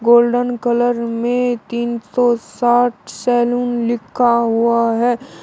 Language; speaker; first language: Hindi; native; Hindi